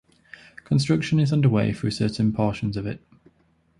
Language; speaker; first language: English; native; English